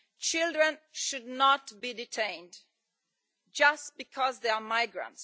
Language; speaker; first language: English; non-native, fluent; Italian